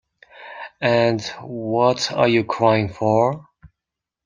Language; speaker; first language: English; non-native, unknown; Mongolian